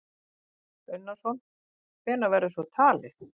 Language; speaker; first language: Icelandic; native; Icelandic